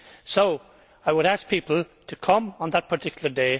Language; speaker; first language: English; native; English